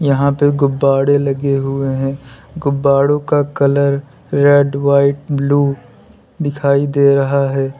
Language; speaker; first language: Hindi; native; Hindi